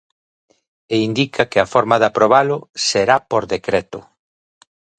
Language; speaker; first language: Galician; native; Galician